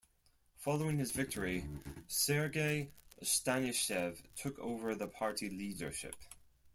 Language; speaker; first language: English; non-native, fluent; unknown